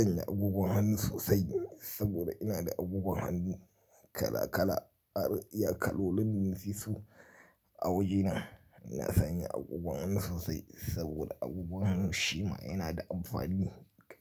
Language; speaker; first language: Hausa; native; Hausa